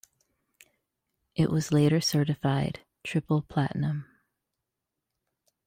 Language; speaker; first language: English; native; English